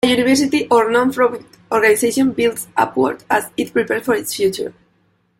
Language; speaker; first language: English; non-native, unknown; Spanish